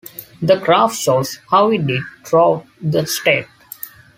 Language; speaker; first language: English; non-native, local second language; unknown